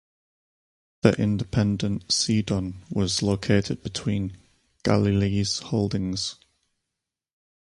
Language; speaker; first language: English; native; English